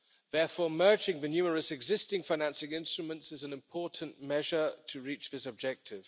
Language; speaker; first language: English; non-native, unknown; German